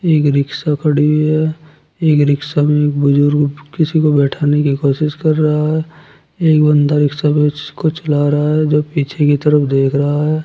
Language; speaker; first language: Hindi; native; Hindi